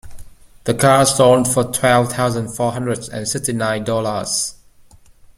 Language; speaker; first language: English; native; English